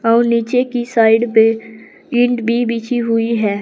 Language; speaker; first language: Hindi; native; Hindi